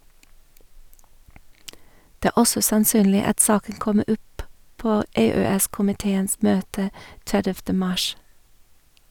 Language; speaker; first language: Norwegian; non-native, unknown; English